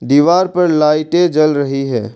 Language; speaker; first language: Hindi; non-native, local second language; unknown